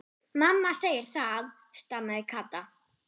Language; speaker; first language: Icelandic; non-native, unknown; German